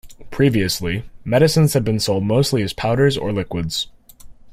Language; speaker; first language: English; native; English